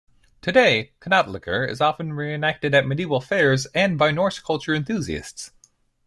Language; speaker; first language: English; native; English